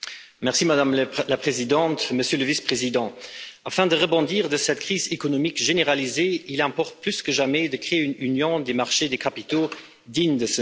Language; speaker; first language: French; non-native, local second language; Luxembourgish